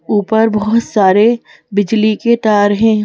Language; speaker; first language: Hindi; native; Hindi